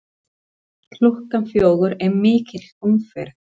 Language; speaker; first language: Icelandic; non-native, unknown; Spanish